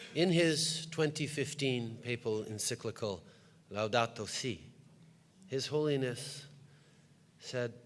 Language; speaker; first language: English; early bilingual, other home language; French